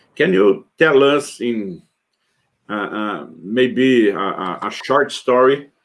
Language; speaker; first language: English; non-native, learner; Portuguese